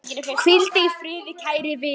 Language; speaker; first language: Icelandic; native; Icelandic